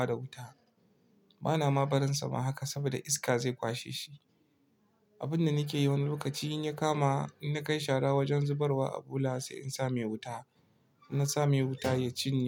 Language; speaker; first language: Hausa; non-native, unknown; Igbo